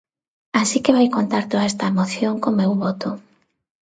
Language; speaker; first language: Galician; non-native, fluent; Spanish